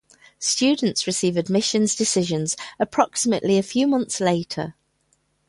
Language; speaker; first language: English; native; English